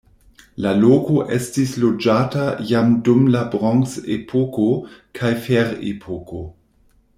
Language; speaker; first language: Esperanto; non-native, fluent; German